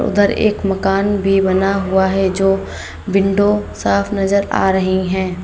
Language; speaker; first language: Hindi; native; Hindi